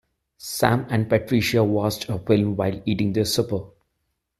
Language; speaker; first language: English; non-native, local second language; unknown